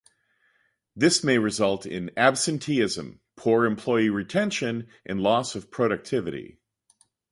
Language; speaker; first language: English; native; English